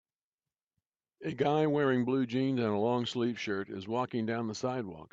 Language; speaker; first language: English; native; English